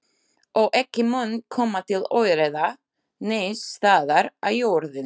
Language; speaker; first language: Icelandic; non-native, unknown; Slovak